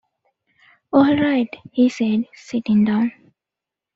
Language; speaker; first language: English; non-native, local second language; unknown